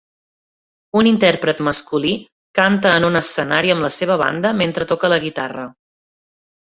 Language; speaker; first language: Catalan; native; Catalan